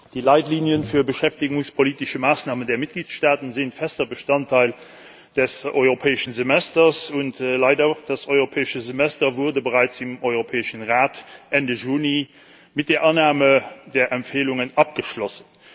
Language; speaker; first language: German; non-native, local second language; Luxembourgish